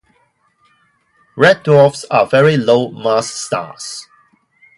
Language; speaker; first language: English; non-native, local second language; Cantonese